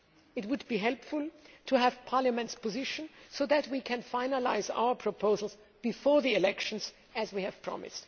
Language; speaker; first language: English; non-native, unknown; German